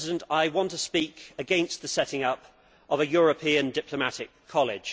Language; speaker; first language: English; native; English